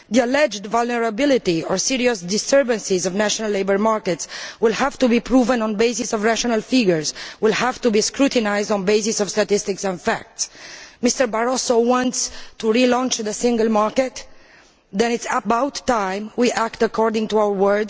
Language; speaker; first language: English; non-native, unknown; Romanian